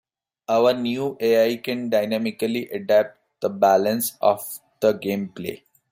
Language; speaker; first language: English; non-native, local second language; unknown